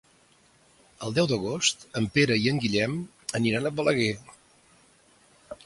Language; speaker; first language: Catalan; native; Catalan